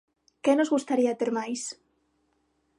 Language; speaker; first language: Galician; non-native, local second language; Spanish